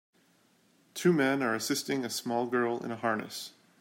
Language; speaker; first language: English; native; English